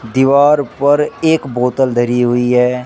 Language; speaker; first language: Hindi; native; Hindi